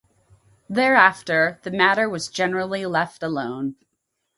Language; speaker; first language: English; native; English